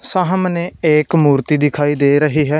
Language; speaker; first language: Hindi; non-native, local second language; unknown